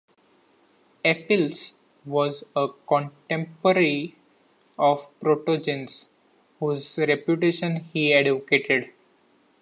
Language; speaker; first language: English; non-native, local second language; Marathi